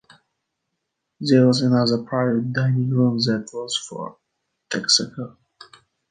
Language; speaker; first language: English; native; English